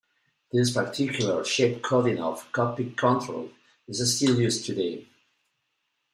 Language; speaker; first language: English; non-native, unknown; Spanish